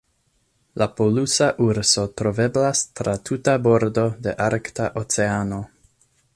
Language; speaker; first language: Esperanto; non-native, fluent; English